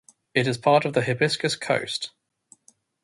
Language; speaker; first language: English; native; English